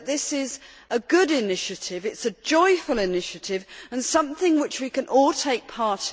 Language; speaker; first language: English; native; English